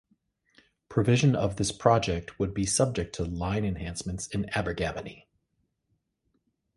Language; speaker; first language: English; native; English